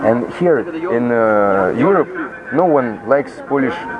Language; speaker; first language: English; non-native, fluent; Russian